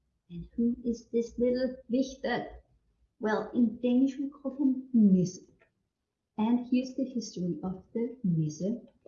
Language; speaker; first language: English; non-native, fluent; Danish